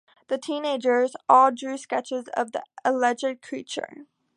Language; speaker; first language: English; native; English